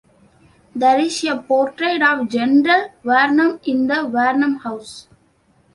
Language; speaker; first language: English; non-native, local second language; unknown